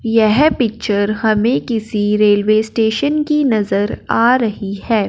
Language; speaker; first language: Hindi; non-native, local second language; Punjabi